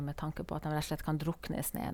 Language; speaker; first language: Norwegian; native; Norwegian